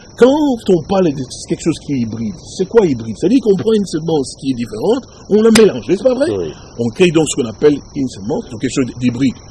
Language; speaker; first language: French; non-native, local second language; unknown